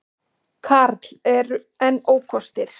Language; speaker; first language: Icelandic; native; Icelandic